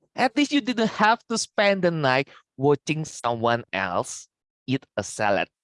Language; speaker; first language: English; non-native, fluent; Indonesian